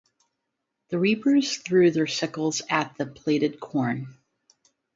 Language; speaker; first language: English; native; English